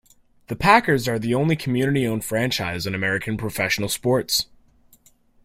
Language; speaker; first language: English; native; English